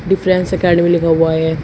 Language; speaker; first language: Hindi; native; Hindi